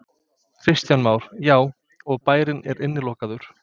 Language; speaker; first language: Icelandic; non-native, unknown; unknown